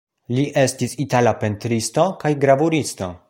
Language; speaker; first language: Esperanto; non-native, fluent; Polish